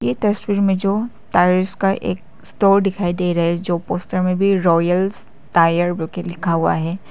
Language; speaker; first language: Hindi; non-native, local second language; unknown